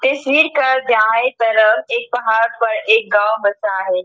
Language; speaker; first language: Hindi; non-native, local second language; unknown